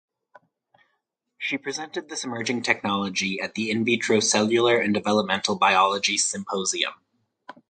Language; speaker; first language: English; native; English